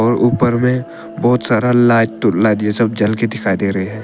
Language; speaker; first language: Hindi; non-native, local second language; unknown